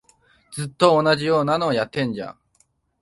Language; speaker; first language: Japanese; non-native, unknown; Chinese